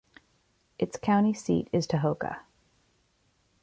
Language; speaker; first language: English; native; English